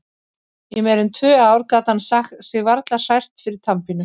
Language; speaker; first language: Icelandic; native; Icelandic